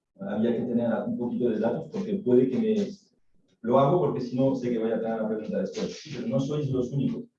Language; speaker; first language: Spanish; non-native, fluent; French